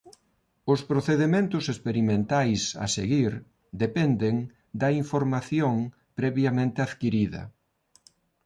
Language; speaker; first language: Galician; non-native, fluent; Spanish